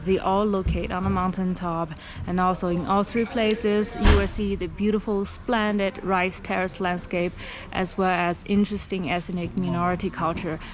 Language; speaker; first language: English; non-native, fluent; Chinese